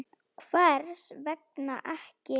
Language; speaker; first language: Icelandic; non-native, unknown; Slovak